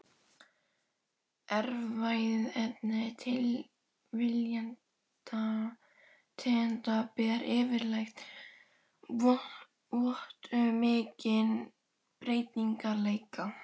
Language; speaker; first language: Icelandic; native; Icelandic